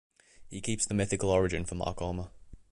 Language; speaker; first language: English; native; English